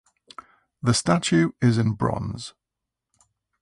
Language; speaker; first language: English; native; English